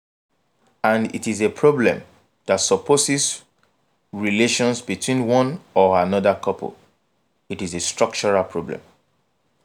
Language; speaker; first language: English; non-native, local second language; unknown